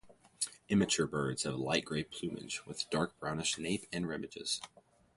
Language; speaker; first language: English; native; English